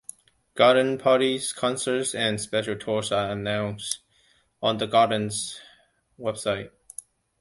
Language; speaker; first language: English; non-native, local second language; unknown